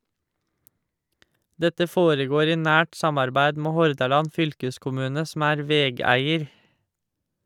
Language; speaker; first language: Norwegian; native; Norwegian